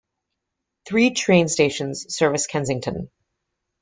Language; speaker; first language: English; native; English